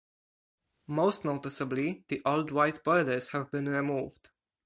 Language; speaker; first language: English; non-native, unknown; Polish